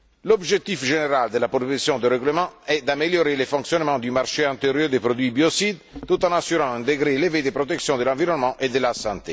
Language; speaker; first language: French; non-native, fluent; Italian